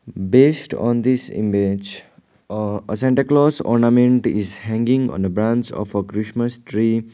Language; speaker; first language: English; non-native, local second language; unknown